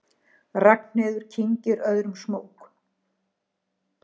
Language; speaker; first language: Icelandic; native; Icelandic